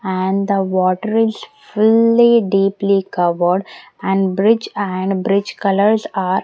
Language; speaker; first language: English; non-native, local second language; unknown